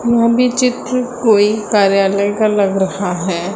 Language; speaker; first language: Hindi; native; Hindi